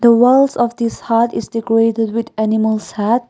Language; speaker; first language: English; non-native, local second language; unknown